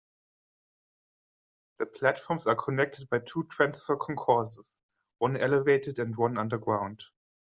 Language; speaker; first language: English; non-native, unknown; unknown